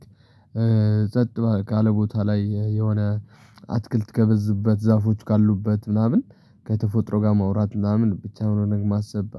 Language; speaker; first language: Amharic; non-native, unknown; Tigrinya